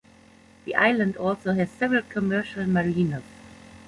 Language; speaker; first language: English; non-native, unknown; German